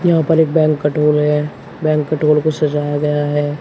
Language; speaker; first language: Hindi; native; Hindi